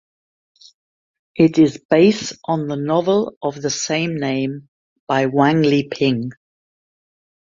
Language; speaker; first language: English; native; English